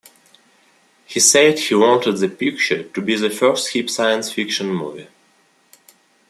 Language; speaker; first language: English; non-native, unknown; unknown